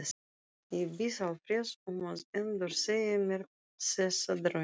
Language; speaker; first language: Icelandic; non-native, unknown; Russian